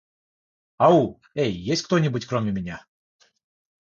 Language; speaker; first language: Russian; non-native, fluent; Georgian